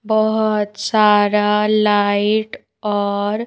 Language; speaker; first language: Hindi; native; Hindi